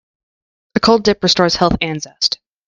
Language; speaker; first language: English; native; English